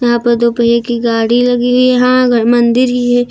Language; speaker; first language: Hindi; native; Hindi